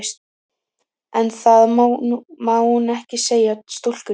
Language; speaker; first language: Icelandic; native; Icelandic